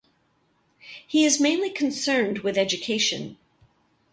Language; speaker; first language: English; native; English